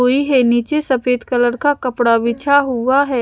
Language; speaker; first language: Hindi; non-native, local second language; Punjabi